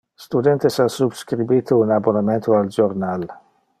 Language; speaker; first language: Interlingua; non-native, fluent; Dutch